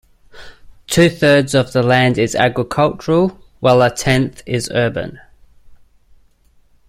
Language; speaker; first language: English; native; English